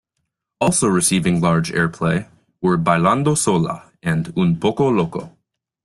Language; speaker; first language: English; native; English